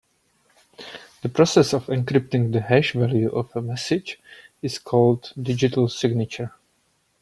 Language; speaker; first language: English; non-native, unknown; Czech